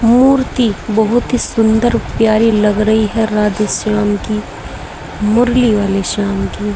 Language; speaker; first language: Hindi; native; Hindi